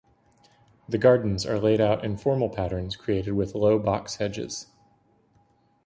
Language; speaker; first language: English; native; English